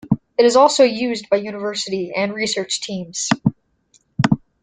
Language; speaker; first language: English; native; English